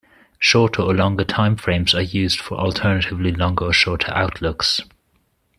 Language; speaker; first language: English; non-native, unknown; German